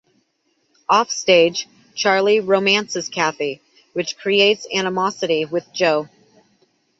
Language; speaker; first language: English; native; English